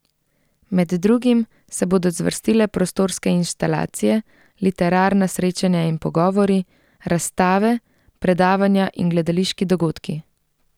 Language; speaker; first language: Slovenian; native; Slovenian